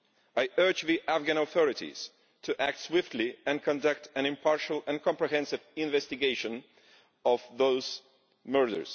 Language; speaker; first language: English; non-native, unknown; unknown